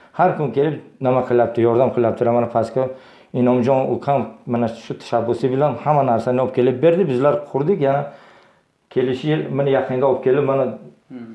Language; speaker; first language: Uzbek; non-native, local second language; Tajik